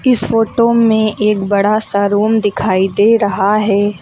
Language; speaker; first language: Hindi; native; Hindi